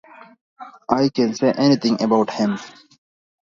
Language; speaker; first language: English; non-native, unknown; Pashto